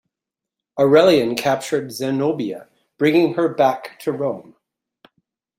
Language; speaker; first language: English; native; English